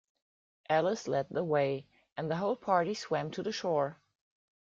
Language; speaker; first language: English; non-native, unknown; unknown